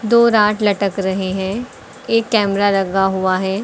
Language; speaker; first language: Hindi; native; Hindi